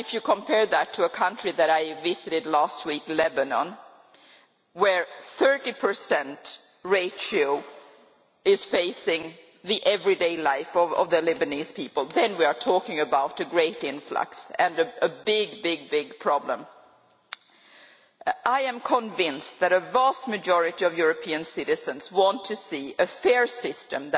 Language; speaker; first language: English; non-native, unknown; Swedish